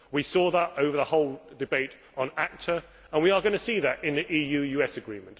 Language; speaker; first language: English; native; English